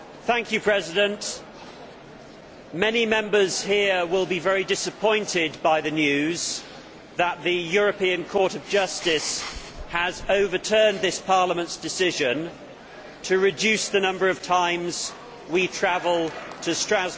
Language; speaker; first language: English; native; English